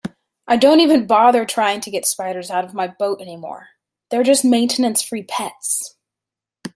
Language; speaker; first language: English; native; English